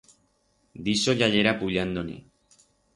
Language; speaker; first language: Aragonese; non-native, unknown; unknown